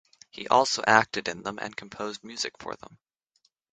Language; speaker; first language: English; native; English